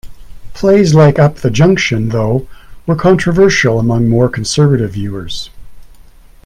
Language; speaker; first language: English; native; English